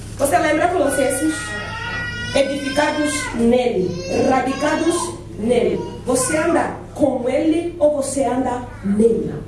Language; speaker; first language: Portuguese; native; Portuguese